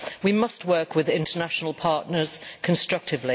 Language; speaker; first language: English; native; English